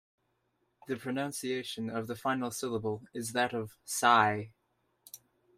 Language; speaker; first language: English; native; English